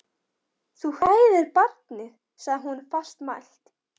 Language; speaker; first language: Icelandic; non-native, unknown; Polish